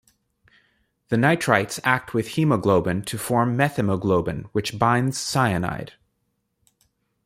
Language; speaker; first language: English; native; English